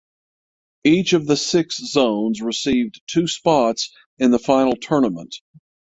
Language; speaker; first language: English; native; English